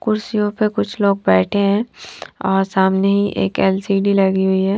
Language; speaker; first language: Hindi; non-native, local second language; Punjabi